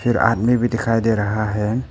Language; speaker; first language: Hindi; early bilingual, other home language; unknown